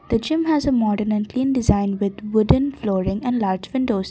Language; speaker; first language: English; non-native, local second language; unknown